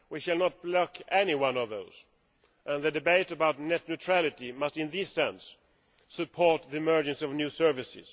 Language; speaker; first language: English; non-native, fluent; Swedish